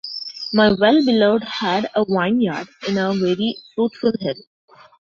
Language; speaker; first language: English; non-native, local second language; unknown